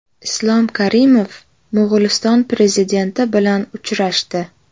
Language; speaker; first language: Uzbek; native; Uzbek